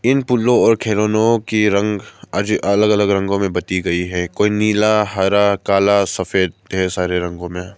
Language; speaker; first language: Hindi; non-native, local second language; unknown